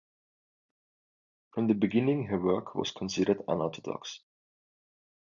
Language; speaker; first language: English; non-native, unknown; German